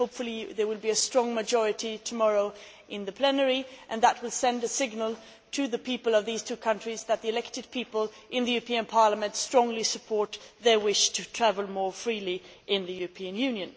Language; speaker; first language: English; non-native, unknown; Swedish